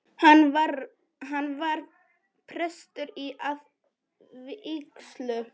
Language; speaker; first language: Icelandic; non-native, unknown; Polish